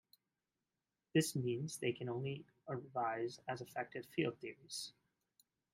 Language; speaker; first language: English; native; English